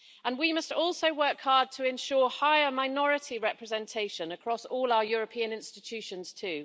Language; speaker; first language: English; native; English